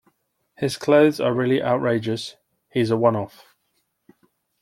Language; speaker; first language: English; native; English